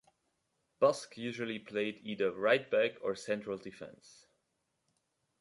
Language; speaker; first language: English; native; English